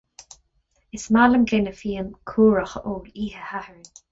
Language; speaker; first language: Irish; non-native, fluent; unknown